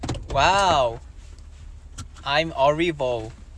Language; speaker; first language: English; non-native, learner; Korean